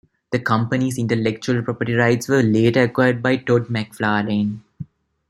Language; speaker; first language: English; non-native, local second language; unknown